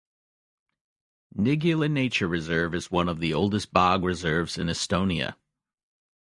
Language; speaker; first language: English; native; English